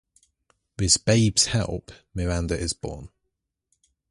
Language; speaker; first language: English; native; English